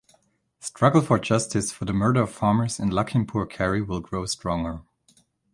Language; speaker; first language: English; non-native, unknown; German